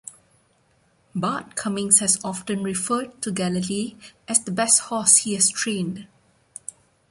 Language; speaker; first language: English; non-native, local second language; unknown